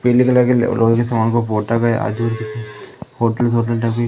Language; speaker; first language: Hindi; native; Hindi